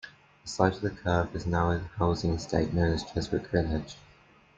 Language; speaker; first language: English; native; English